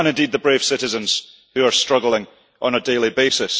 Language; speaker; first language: English; early bilingual, heritage; English